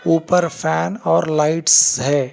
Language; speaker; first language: Hindi; non-native, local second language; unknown